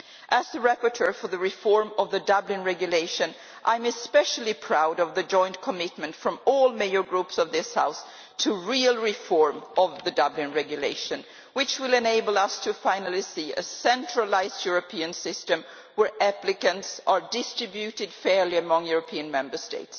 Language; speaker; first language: English; non-native, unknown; Swedish